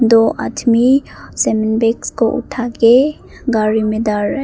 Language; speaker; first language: Hindi; non-native, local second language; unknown